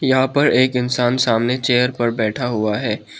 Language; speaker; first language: Hindi; non-native, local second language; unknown